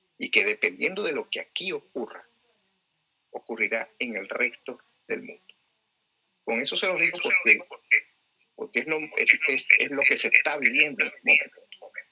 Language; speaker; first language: Spanish; native; Spanish